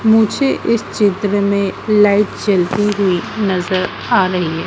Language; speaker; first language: Hindi; native; Hindi